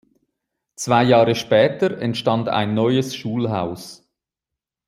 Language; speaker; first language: German; native; German